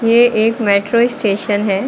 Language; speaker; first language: Hindi; native; Hindi